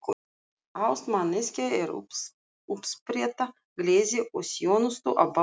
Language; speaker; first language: Icelandic; non-native, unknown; Russian